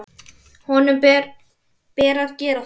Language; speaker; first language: Icelandic; native; Icelandic